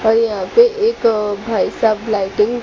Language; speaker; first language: Hindi; non-native, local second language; Gujarati